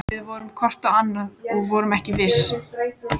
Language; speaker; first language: Icelandic; native; Icelandic